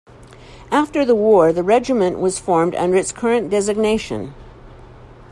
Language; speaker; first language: English; native; English